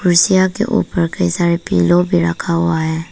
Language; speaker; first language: Hindi; non-native, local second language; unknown